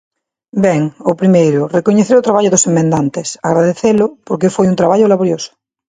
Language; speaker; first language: Galician; non-native, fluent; Spanish